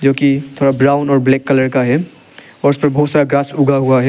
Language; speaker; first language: Hindi; non-native, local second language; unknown